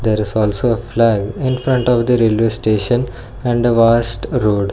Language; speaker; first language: English; non-native, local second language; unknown